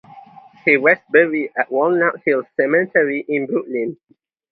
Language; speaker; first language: English; non-native, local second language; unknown